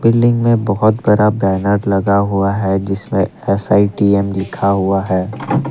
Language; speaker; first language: Hindi; non-native, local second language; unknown